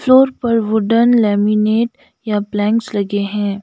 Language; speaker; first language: Hindi; non-native, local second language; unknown